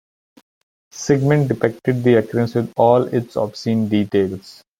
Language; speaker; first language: English; non-native, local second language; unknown